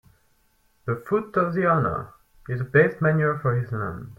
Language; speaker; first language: English; non-native, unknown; French